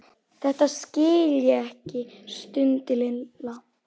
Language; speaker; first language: Icelandic; native; Icelandic